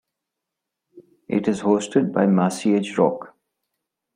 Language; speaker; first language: English; non-native, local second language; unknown